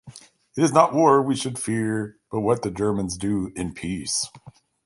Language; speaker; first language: English; native; English